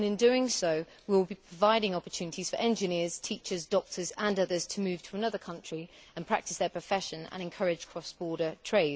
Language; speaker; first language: English; native; English